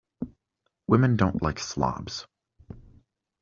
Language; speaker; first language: English; native; English